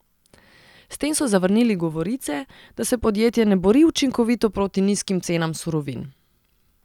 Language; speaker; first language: Slovenian; non-native, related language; Serbian